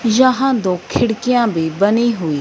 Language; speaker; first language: Hindi; non-native, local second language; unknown